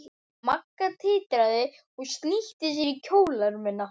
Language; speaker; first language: Icelandic; native; Icelandic